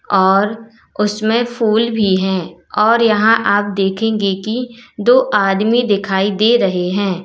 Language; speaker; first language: Hindi; native; Hindi